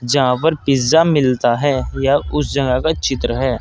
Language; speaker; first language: Hindi; native; Hindi